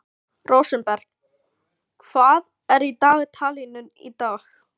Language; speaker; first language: Icelandic; non-native, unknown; Filipino